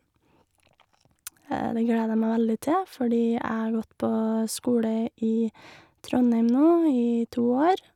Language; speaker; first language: Norwegian; native; Norwegian